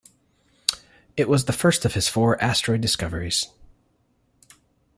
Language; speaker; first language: English; native; English